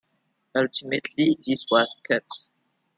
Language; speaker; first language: English; non-native, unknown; French